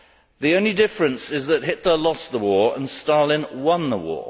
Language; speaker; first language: English; native; English